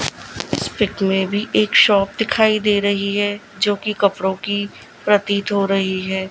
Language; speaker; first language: Hindi; non-native, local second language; Gujarati